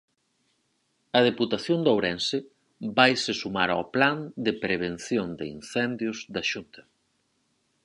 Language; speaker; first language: Galician; native; Galician